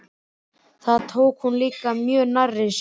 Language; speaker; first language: Icelandic; native; Icelandic